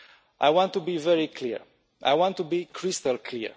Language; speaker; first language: English; non-native, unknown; Romanian